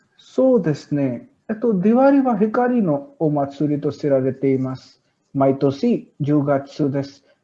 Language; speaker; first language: Japanese; non-native, learner; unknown